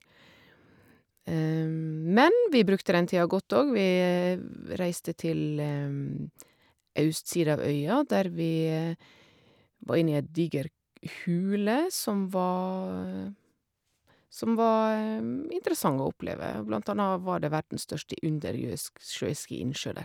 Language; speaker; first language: Norwegian; native; Norwegian